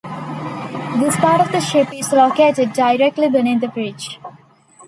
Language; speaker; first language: English; non-native, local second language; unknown